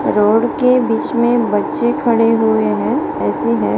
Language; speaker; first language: Hindi; non-native, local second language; Gujarati